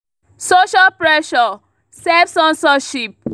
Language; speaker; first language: English; non-native, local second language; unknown